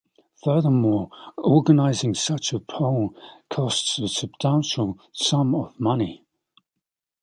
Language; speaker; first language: English; native; English